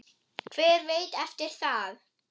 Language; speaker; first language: Icelandic; non-native, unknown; German